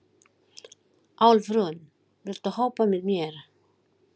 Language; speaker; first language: Icelandic; non-native, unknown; Filipino